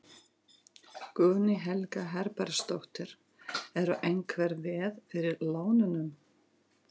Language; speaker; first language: Icelandic; non-native, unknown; Russian